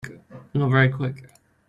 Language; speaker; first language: English; non-native, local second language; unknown